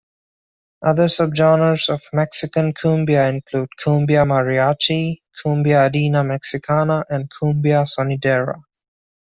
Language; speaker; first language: English; non-native, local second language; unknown